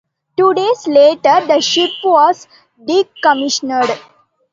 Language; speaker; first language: English; non-native, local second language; Tamil